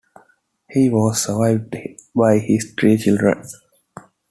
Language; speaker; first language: English; non-native, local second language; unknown